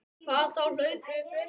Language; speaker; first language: Icelandic; native; Icelandic